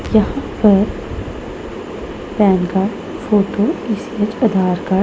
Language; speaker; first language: Hindi; non-native, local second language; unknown